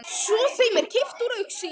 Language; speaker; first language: Icelandic; native; Icelandic